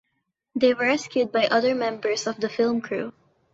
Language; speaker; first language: English; non-native, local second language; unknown